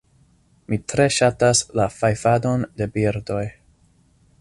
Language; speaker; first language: Esperanto; non-native, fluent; English